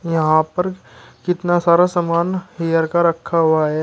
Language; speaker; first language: Hindi; native; Hindi